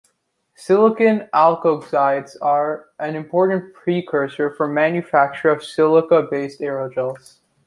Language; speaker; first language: English; native; English